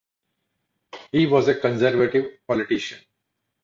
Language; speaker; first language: English; non-native, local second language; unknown